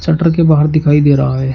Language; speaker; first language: Hindi; native; Hindi